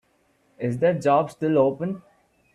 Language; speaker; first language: English; non-native, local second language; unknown